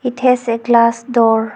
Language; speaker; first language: English; non-native, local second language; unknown